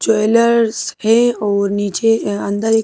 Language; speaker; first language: Hindi; native; Hindi